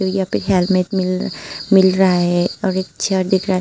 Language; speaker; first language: Hindi; non-native, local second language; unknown